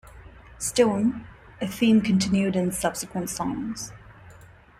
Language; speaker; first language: English; non-native, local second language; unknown